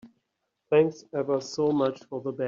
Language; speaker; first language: English; native; English